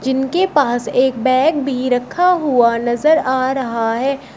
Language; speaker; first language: Hindi; native; Hindi